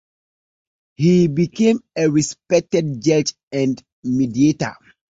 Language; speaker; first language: English; native; English